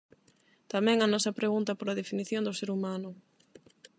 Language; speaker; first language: Galician; non-native, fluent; Spanish